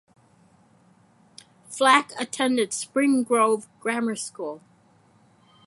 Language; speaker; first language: English; native; English